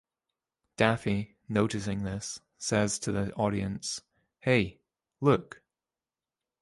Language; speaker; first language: English; native; English